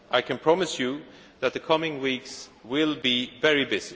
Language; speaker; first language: English; non-native, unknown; Swedish